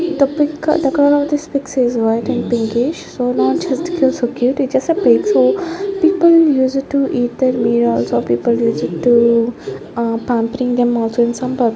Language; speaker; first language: English; non-native, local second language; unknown